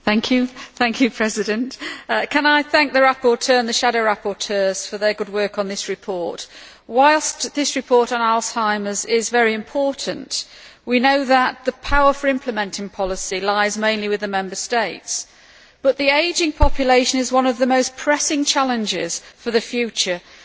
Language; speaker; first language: English; native; English